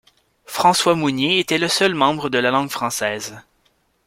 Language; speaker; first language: French; native; French